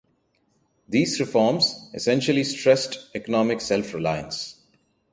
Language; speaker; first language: English; non-native, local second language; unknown